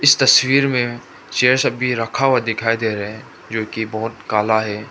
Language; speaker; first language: Hindi; non-native, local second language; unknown